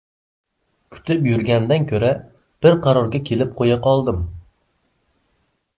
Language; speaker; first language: Uzbek; native; Uzbek